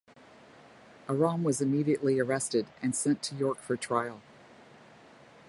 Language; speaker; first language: English; native; English